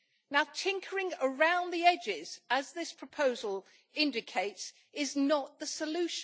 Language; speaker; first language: English; native; English